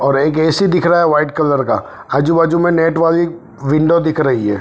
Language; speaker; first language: Hindi; non-native, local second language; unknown